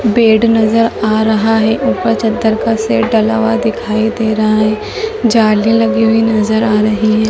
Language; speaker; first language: Hindi; native; Hindi